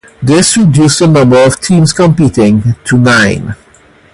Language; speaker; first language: English; native; English